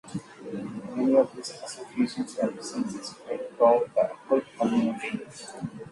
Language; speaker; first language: English; non-native, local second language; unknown